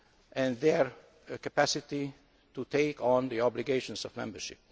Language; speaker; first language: English; non-native, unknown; Hungarian